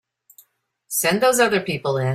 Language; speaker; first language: English; native; English